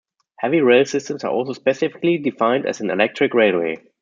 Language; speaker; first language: English; non-native, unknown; German